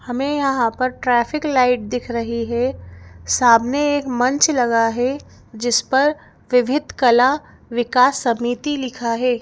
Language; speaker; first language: Hindi; native; Hindi